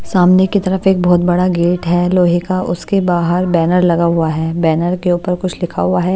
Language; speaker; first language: Hindi; native; Hindi